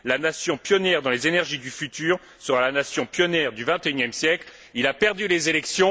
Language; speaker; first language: French; native; French